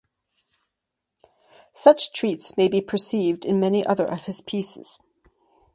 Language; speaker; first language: English; native; English